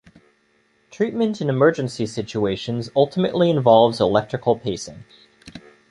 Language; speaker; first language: English; native; English